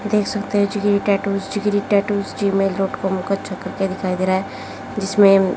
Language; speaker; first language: Hindi; native; Hindi